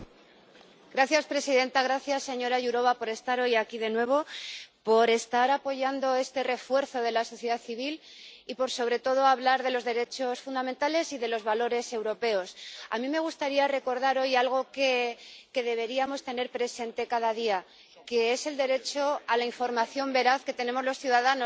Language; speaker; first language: Spanish; native; Spanish